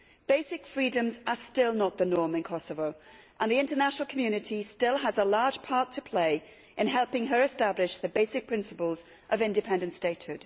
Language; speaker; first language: English; native; English